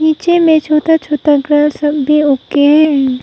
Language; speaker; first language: Hindi; non-native, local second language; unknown